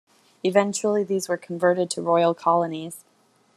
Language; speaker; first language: English; native; English